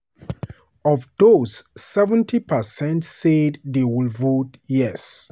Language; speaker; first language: English; non-native, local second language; Hausa